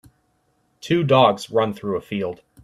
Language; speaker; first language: English; native; English